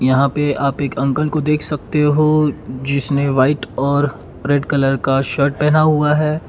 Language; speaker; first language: Hindi; non-native, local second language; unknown